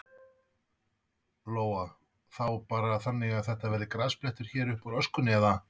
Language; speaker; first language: Icelandic; native; Icelandic